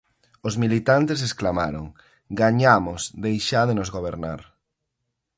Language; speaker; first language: Galician; native; Galician